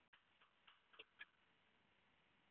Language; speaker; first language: Icelandic; native; Icelandic